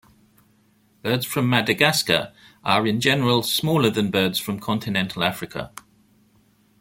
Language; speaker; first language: English; native; English